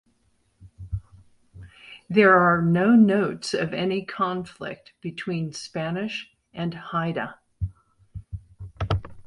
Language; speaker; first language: English; native; English